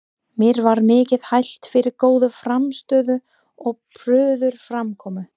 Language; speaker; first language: Icelandic; non-native, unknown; English